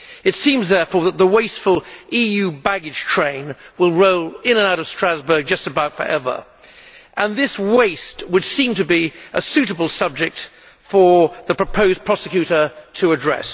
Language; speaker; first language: English; native; English